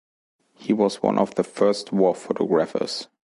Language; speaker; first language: English; non-native, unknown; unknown